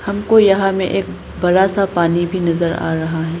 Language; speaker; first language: Hindi; non-native, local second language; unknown